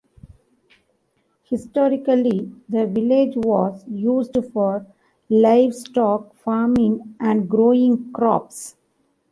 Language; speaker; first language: English; non-native, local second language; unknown